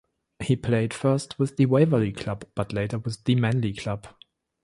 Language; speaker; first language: English; non-native, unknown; German